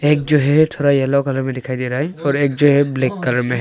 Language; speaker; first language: Hindi; non-native, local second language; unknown